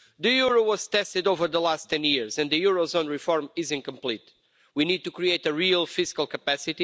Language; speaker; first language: English; non-native, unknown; Portuguese